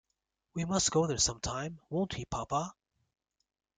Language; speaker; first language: English; native; English